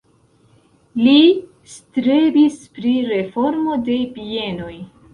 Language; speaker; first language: Esperanto; non-native, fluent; Central Kurdish